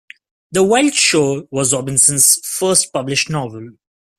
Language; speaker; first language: English; non-native, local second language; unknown